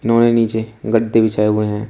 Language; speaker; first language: Hindi; native; Hindi